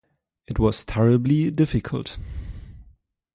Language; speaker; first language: English; non-native, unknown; German